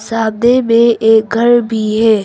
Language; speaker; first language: Hindi; non-native, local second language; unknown